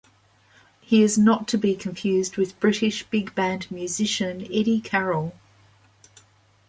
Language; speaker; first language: English; native; English